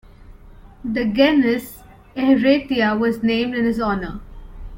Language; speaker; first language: English; non-native, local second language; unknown